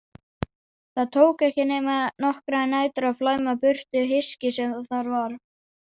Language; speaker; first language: Icelandic; non-native, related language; Danish